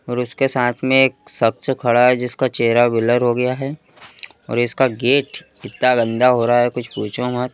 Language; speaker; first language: Hindi; native; Hindi